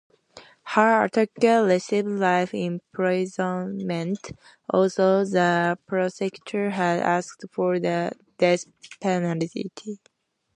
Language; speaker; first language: English; native; English